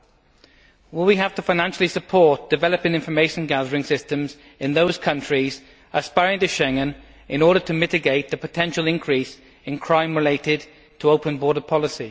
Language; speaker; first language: English; native; English